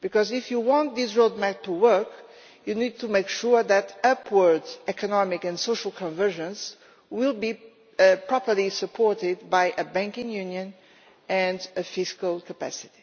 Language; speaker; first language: English; non-native, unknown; Portuguese